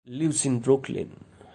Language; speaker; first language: English; non-native, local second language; Malayalam